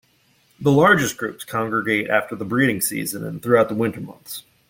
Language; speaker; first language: English; native; English